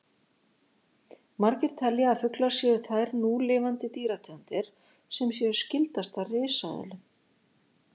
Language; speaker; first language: Icelandic; native; Icelandic